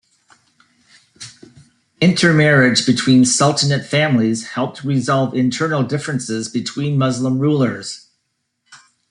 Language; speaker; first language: English; native; English